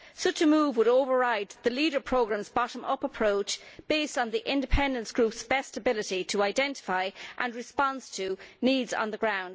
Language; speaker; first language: English; native; English